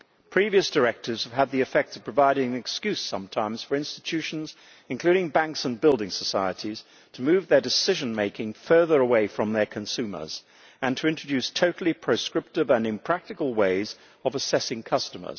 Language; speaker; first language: English; native; English